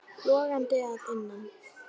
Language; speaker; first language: Icelandic; native; Icelandic